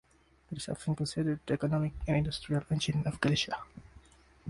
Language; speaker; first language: English; non-native, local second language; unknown